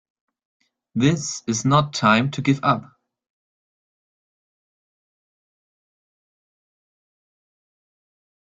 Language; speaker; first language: English; native; English